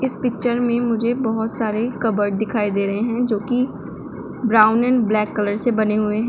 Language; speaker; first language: Hindi; native; Hindi